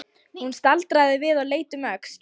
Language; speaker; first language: Icelandic; non-native, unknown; Lithuanian